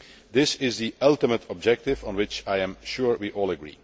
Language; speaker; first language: English; non-native, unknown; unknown